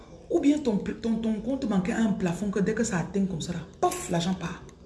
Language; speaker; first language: French; non-native, local second language; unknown